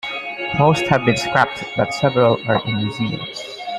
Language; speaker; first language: English; non-native, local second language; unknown